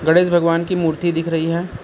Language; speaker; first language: Hindi; native; Hindi